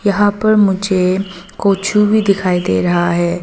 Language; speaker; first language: Hindi; non-native, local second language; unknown